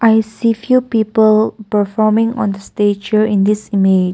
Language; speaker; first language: English; non-native, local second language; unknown